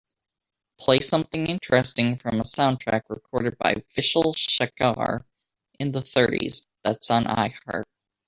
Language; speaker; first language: English; native; English